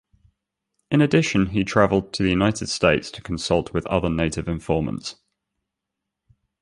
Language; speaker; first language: English; native; English